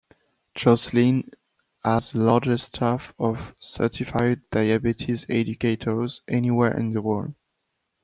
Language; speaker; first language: English; non-native, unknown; French